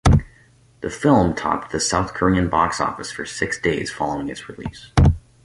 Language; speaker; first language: English; native; English